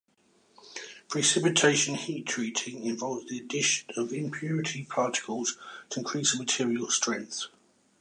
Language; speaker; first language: English; native; English